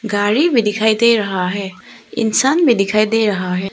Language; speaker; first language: Hindi; early bilingual, other home language; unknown